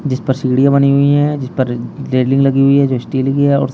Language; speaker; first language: Hindi; native; Hindi